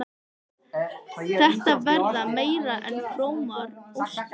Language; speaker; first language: Icelandic; native; Icelandic